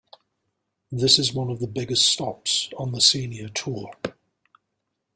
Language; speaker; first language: English; non-native, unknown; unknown